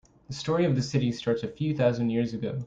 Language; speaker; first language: English; native; English